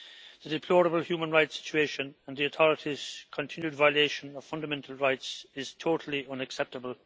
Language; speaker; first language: English; native; English